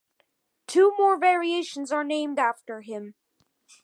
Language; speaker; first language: English; native; English